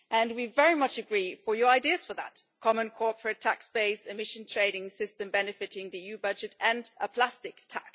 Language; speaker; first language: English; non-native, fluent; German